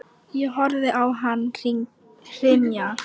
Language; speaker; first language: Icelandic; non-native, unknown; Polish